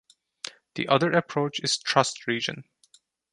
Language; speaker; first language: English; non-native, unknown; Turkish